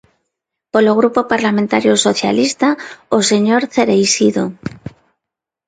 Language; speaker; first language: Galician; non-native, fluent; Spanish